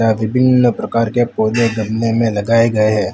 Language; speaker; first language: Hindi; non-native, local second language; Gujarati